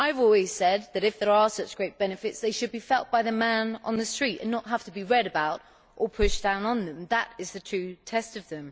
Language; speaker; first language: English; native; English